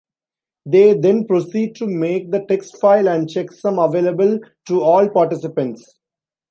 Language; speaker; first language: English; non-native, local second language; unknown